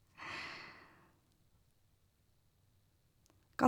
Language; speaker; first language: Norwegian; non-native, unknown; Russian